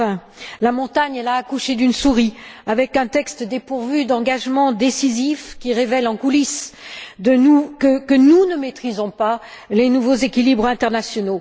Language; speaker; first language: French; native; French